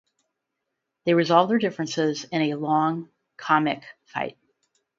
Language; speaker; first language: English; native; English